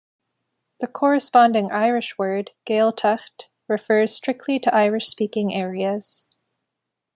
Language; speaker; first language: English; native; English